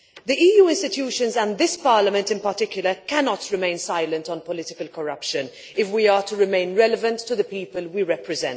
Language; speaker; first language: English; non-native, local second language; Maltese